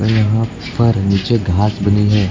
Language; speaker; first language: Hindi; native; Hindi